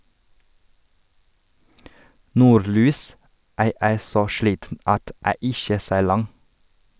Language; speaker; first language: Norwegian; non-native, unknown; Chinese